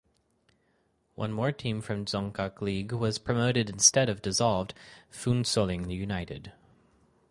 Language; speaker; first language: English; native; English